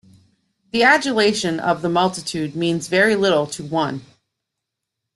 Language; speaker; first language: English; native; English